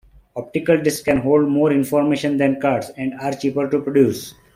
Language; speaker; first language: English; non-native, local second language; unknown